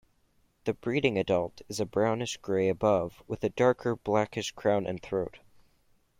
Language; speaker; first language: English; native; English